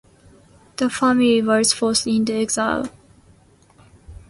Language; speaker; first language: English; non-native, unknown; Japanese